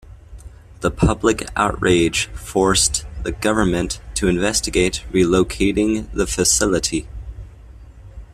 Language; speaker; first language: English; native; English